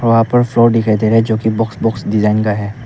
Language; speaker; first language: Hindi; non-native, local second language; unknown